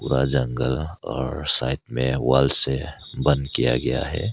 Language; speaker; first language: Hindi; early bilingual, other home language; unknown